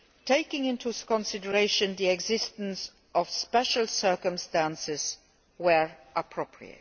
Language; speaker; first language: English; non-native, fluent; Luxembourgish